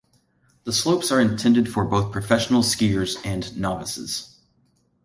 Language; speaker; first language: English; native; English